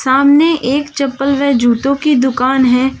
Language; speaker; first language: Hindi; native; Hindi